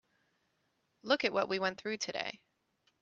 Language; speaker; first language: English; native; English